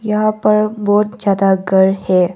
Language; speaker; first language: Hindi; non-native, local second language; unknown